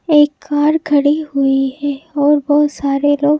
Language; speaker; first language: Hindi; native; Hindi